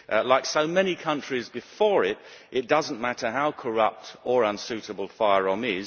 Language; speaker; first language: English; native; English